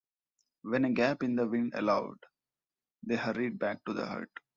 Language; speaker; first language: English; non-native, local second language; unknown